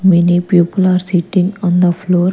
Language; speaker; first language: English; non-native, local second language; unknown